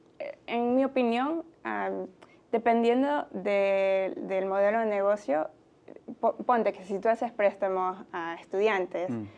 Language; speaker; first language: Spanish; native; Spanish